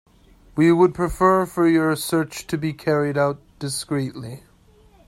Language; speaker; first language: English; native; English